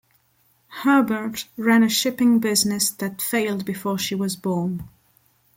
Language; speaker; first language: English; non-native, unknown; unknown